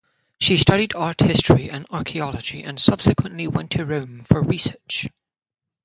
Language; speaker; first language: English; non-native, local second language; Tamil